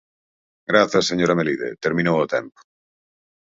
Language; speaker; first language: Galician; native; Galician